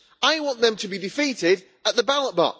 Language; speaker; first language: English; native; English